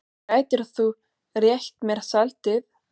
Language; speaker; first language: Icelandic; non-native, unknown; German